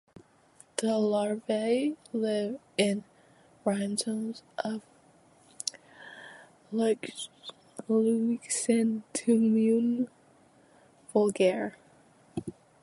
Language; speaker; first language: English; native; English